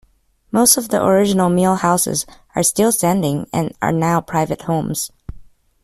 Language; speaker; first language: English; non-native, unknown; Chinese